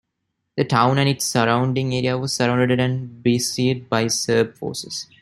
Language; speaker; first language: English; non-native, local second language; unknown